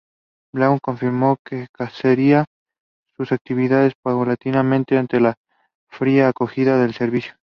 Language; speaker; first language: English; non-native, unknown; Spanish